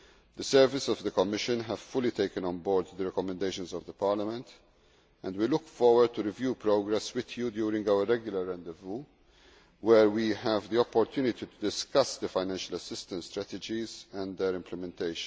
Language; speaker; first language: English; non-native, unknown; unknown